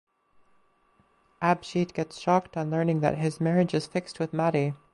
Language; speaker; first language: English; native; English